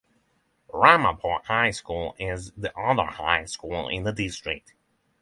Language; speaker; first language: English; non-native, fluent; Norwegian